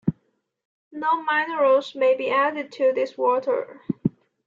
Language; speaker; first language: English; non-native, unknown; Chinese